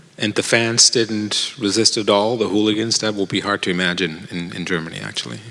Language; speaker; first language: English; non-native, fluent; German